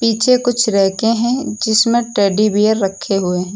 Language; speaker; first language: Hindi; native; Hindi